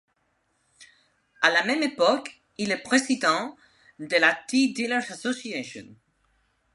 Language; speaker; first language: French; non-native, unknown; Spanish